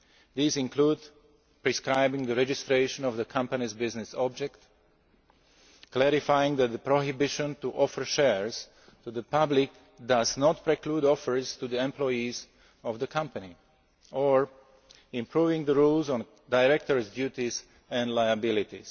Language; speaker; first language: English; non-native, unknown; Slovak